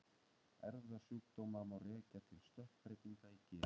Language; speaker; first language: Icelandic; native; Icelandic